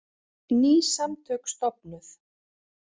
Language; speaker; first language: Icelandic; native; Icelandic